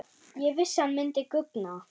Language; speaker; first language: Icelandic; non-native, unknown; German